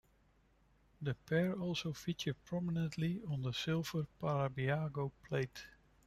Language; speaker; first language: English; non-native, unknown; Dutch